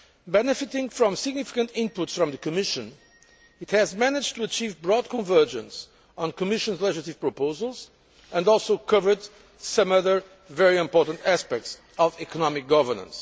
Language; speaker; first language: English; non-native, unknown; Portuguese